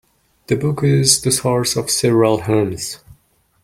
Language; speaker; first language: English; non-native, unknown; Mongolian